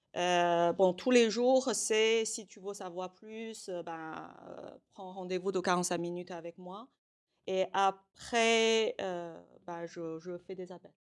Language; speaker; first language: French; non-native, fluent; Chinese